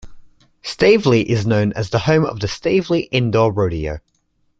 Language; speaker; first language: English; native; English